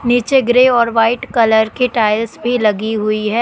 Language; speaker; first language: Hindi; native; Hindi